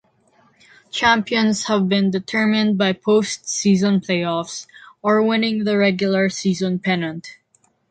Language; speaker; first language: English; non-native, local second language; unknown